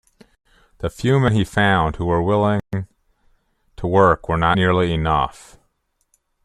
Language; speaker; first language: English; native; English